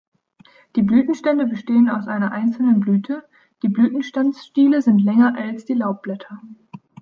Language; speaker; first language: German; native; German